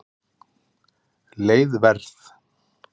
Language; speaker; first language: Icelandic; native; Icelandic